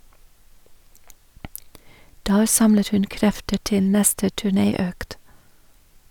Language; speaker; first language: Norwegian; non-native, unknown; English